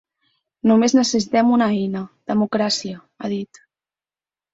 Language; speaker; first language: Catalan; native; Catalan